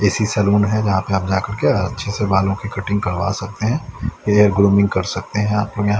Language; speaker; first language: Hindi; native; Hindi